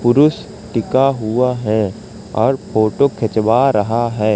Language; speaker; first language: Hindi; native; Hindi